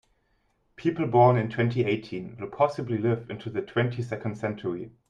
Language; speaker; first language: English; non-native, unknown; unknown